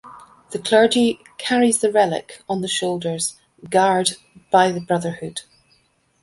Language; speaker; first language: English; native; English